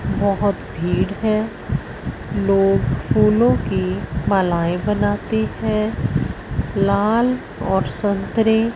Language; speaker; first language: Hindi; non-native, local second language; Punjabi